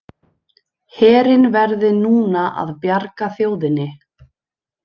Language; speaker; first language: Icelandic; native; Icelandic